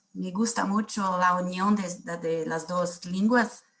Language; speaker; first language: Spanish; non-native, related language; Portuguese